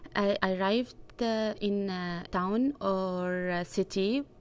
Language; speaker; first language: English; non-native, fluent; Arabic